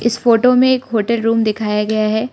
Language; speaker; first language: Hindi; non-native, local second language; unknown